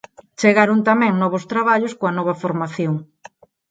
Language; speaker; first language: Galician; non-native, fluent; Spanish